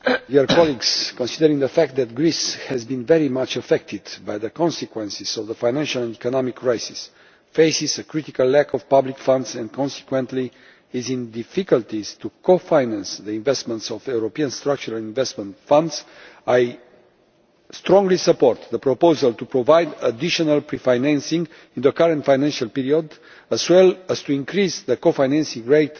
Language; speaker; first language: English; non-native, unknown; Romanian